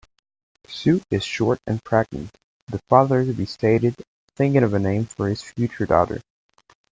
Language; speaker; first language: English; native; English